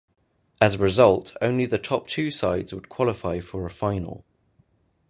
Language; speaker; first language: English; native; English